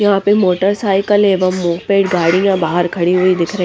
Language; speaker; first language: Hindi; non-native, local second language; Punjabi